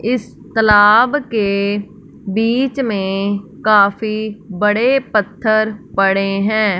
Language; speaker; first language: Hindi; non-native, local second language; Punjabi